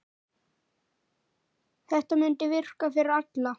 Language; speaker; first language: Icelandic; native; Icelandic